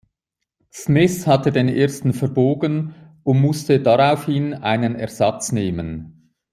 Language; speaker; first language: German; native; German